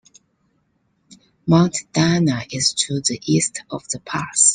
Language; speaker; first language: English; non-native, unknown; Chinese